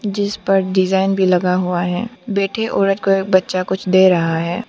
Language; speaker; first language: Hindi; non-native, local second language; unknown